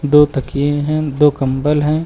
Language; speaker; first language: Hindi; native; Hindi